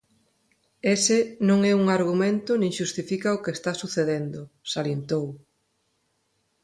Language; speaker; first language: Galician; non-native, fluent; Spanish